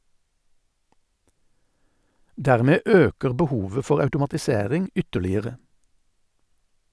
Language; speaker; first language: Norwegian; native; Norwegian